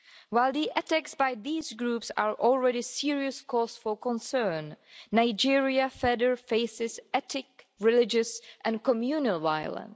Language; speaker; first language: English; non-native, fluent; Czech